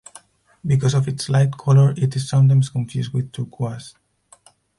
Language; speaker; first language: English; non-native, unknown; Spanish